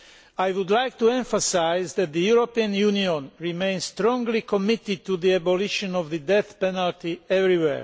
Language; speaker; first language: English; non-native, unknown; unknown